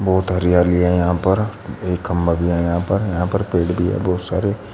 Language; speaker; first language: Hindi; native; Hindi